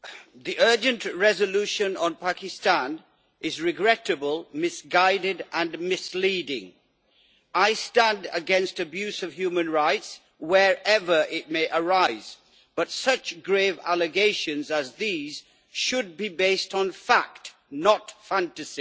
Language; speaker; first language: English; native; English